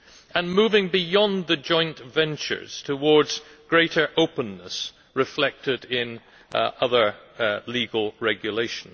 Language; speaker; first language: English; native; English